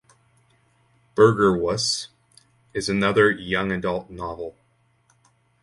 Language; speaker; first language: English; native; English